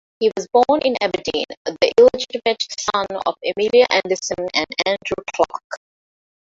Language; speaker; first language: English; non-native, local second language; Divehi